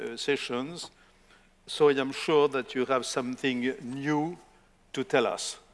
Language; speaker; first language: English; non-native, fluent; French